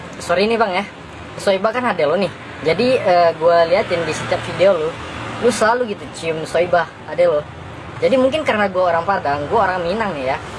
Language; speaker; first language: Indonesian; non-native, local second language; Minangkabau